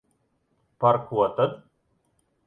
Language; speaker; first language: Latvian; non-native, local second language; Russian